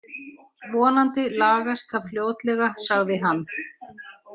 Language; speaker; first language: Icelandic; native; Icelandic